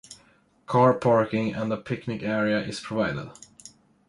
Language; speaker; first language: English; non-native, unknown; Swedish